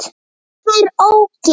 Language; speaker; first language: Icelandic; native; Icelandic